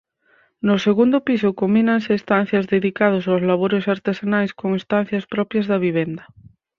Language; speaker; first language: Galician; native; Galician